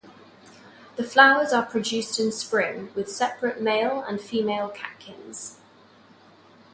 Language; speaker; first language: English; non-native, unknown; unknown